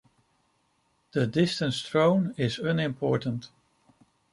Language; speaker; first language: English; non-native, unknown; Dutch